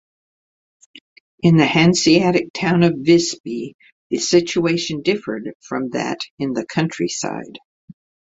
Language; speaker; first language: English; native; English